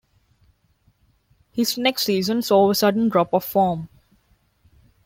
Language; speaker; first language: English; non-native, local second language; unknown